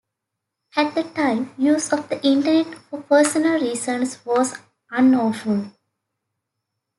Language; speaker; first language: English; native; English